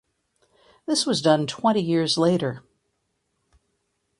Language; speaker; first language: English; native; English